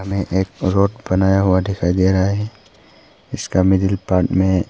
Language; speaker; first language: Hindi; non-native, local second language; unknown